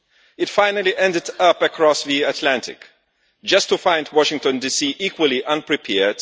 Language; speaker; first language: English; non-native, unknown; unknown